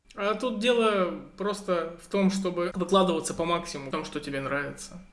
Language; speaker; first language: Russian; native; Russian